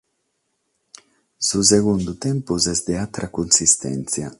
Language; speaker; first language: Sardinian; non-native, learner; Catalan